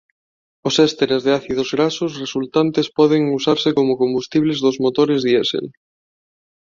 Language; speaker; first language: Galician; non-native, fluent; Spanish